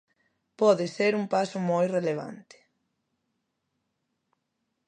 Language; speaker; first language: Galician; native; Galician